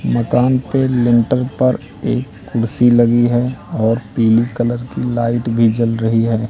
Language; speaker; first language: Hindi; native; Hindi